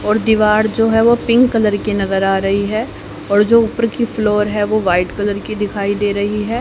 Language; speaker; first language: Hindi; native; Hindi